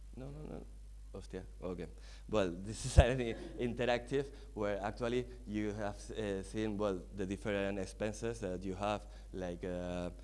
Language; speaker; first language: English; non-native, fluent; Spanish